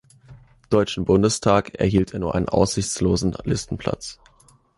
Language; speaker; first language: German; native; German